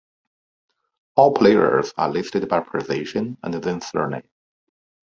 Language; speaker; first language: English; non-native, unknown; Chinese